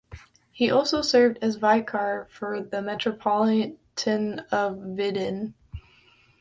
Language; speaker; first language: English; native; English